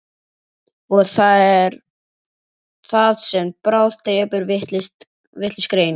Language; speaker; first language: Icelandic; native; Icelandic